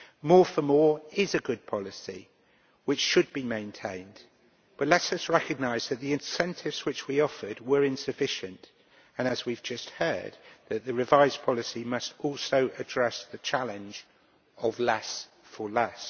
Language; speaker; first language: English; native; English